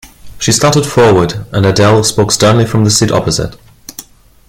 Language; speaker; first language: English; non-native, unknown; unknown